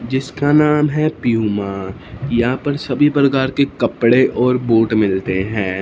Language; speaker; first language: Hindi; non-native, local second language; Punjabi